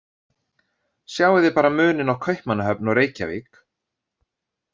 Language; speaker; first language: Icelandic; native; Icelandic